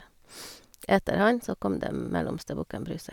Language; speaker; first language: Norwegian; non-native, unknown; Hungarian